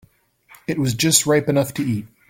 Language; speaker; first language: English; native; English